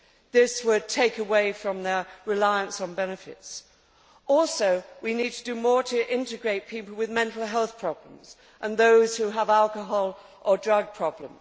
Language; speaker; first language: English; native; English